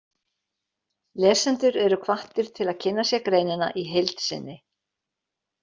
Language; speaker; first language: Icelandic; native; Icelandic